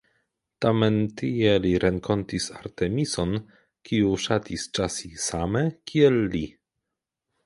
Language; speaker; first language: Esperanto; non-native, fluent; Polish